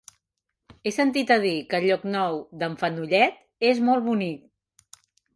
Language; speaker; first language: Catalan; native; Catalan